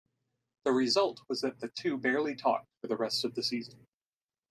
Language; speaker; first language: English; native; English